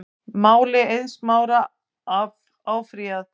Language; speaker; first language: Icelandic; native; Icelandic